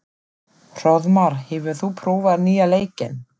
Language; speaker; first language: Icelandic; non-native, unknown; German